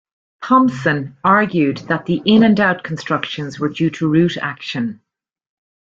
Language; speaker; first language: English; native; English